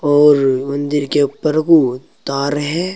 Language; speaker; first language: Hindi; native; Hindi